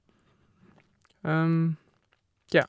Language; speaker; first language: Norwegian; non-native, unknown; Portuguese